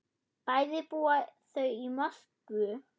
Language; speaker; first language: Icelandic; non-native, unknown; German